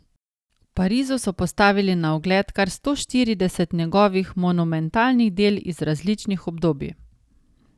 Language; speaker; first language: Slovenian; native; Slovenian